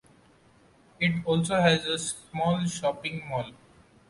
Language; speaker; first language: English; non-native, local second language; Marathi